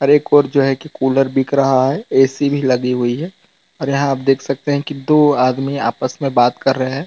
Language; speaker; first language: Hindi; non-native, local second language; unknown